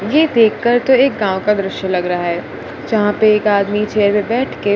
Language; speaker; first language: Hindi; non-native, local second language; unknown